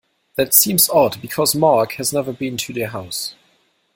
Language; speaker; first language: English; non-native, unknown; German